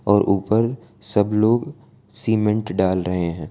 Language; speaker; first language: Hindi; non-native, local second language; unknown